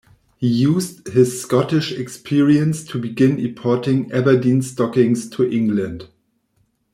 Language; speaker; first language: English; non-native, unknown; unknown